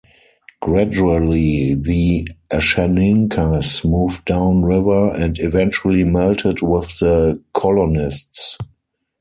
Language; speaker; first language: English; non-native, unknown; German